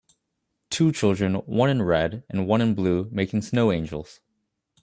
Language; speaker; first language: English; native; English